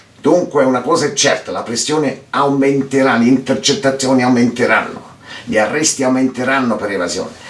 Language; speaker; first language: Italian; early bilingual, heritage; Italian